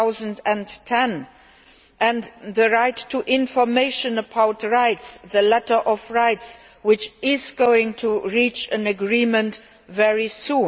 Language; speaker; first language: English; non-native, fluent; Luxembourgish